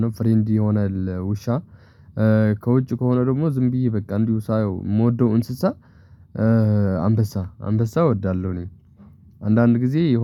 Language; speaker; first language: Amharic; non-native, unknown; Tigrinya